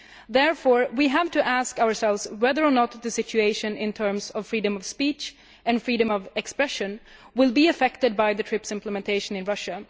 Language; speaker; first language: English; non-native, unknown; Swedish